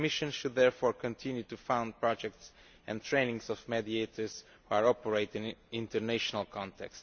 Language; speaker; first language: English; non-native, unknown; Romanian